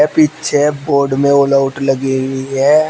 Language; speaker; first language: Hindi; native; Hindi